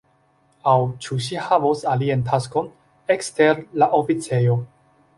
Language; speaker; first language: Esperanto; non-native, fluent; Chinese